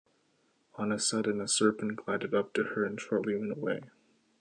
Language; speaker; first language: English; native; English